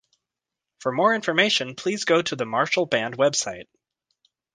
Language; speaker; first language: English; native; English